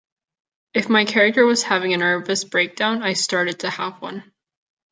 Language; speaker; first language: English; non-native, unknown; Catalan